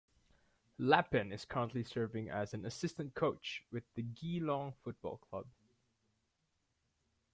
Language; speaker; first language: English; native; English